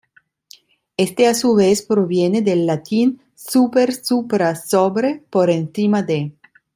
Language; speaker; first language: Spanish; non-native, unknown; Italian